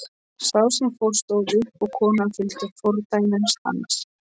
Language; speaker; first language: Icelandic; non-native, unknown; Polish